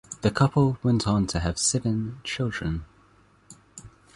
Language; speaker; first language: English; native; English